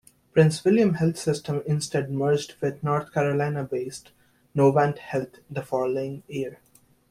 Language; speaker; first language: English; native; English